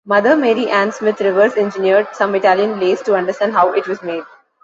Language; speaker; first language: English; non-native, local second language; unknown